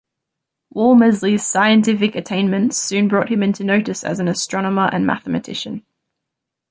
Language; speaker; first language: English; native; English